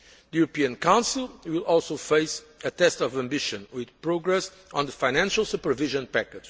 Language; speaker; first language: English; non-native, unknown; Portuguese